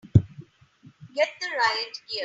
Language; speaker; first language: English; non-native, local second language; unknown